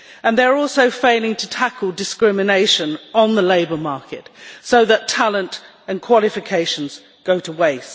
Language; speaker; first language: English; native; English